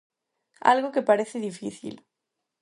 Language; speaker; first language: Galician; non-native, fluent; Spanish